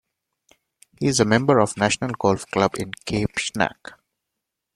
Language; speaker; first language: English; non-native, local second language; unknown